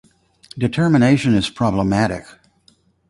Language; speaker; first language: English; native; English